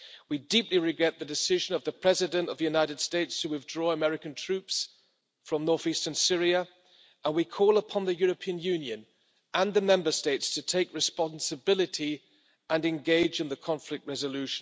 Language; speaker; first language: English; non-native, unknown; German